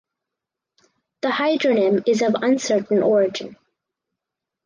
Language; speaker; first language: English; native; English